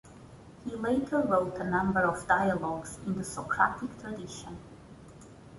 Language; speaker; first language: English; non-native, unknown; Portuguese